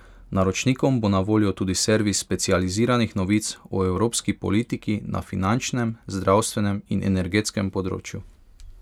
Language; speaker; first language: Slovenian; non-native, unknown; Hungarian